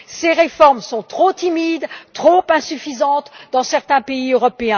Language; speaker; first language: French; native; French